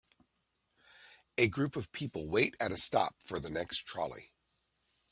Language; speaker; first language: English; native; English